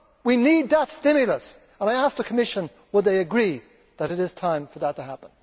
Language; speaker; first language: English; native; English